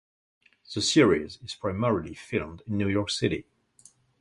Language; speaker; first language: English; non-native, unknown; French